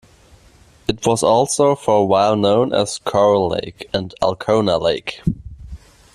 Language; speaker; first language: English; non-native, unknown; German